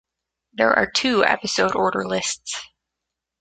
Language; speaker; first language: English; native; English